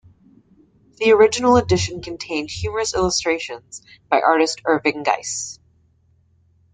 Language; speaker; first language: English; native; English